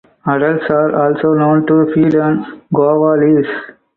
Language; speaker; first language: English; non-native, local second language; Tamil